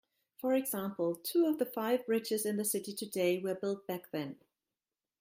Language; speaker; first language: English; non-native, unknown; German